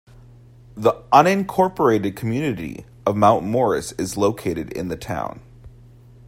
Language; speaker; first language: English; native; English